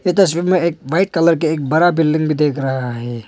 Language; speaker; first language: Hindi; non-native, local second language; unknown